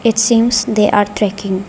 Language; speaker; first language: English; non-native, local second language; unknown